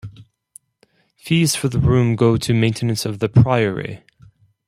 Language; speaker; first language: English; non-native, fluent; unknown